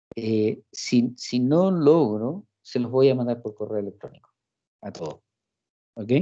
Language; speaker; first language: Spanish; non-native, fluent; English